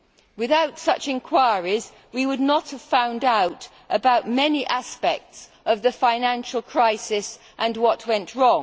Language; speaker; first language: English; native; English